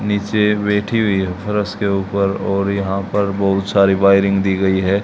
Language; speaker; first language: Hindi; native; Hindi